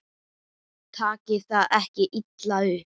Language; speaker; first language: Icelandic; native; Icelandic